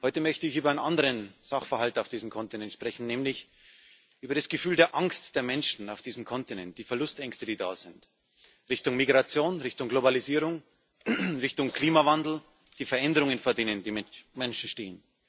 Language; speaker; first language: German; native; German